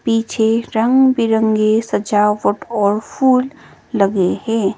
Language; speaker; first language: Hindi; non-native, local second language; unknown